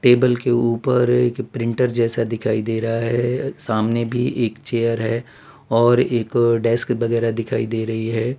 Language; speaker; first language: Hindi; non-native, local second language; Gujarati